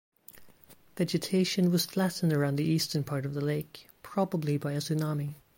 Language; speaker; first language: English; native; English